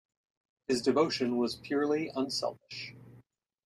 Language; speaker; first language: English; native; English